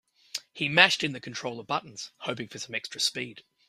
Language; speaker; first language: English; native; English